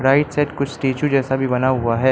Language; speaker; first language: Hindi; non-native, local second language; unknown